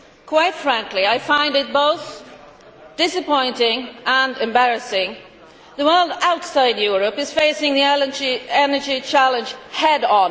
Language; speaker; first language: English; non-native, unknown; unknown